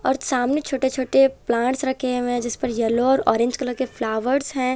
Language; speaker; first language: Hindi; non-native, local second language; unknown